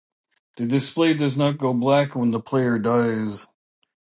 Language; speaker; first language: English; native; English